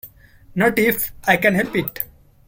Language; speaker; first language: English; non-native, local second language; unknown